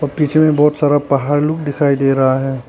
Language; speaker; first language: Hindi; early bilingual, other home language; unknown